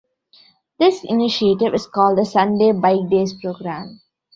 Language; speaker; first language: English; non-native, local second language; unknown